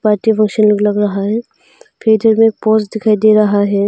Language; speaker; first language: Hindi; non-native, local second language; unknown